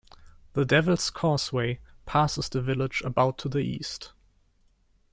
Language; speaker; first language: English; non-native, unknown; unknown